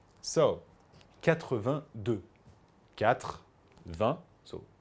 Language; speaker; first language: French; native; French